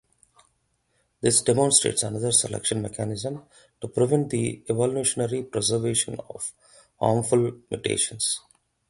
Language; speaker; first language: English; non-native, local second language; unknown